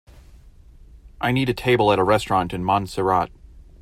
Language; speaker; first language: English; native; English